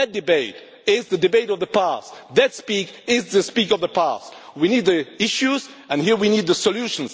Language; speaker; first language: English; non-native, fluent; Czech